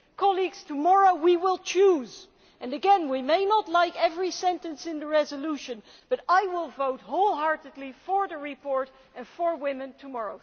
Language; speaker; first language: English; non-native, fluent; Dutch